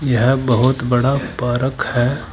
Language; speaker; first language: Hindi; native; Hindi